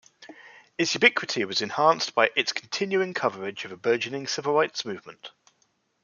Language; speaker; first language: English; native; English